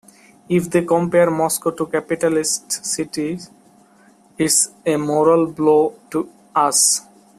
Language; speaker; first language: English; non-native, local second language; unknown